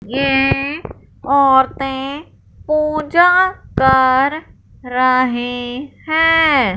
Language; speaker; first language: Hindi; non-native, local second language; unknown